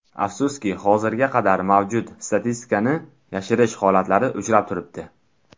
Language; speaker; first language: Uzbek; non-native, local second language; Tajik